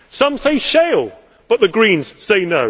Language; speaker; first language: English; native; English